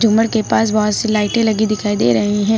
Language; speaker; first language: Hindi; native; Hindi